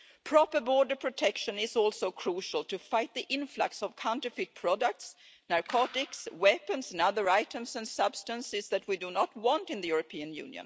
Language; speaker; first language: English; non-native, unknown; Swedish